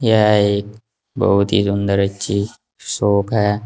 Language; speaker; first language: Hindi; native; Hindi